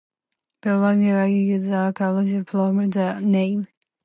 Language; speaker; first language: English; non-native, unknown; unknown